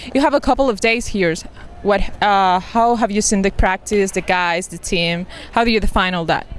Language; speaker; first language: English; non-native, fluent; Spanish